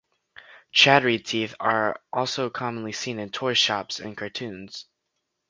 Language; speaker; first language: English; native; English